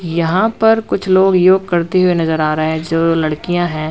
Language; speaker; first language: Hindi; native; Hindi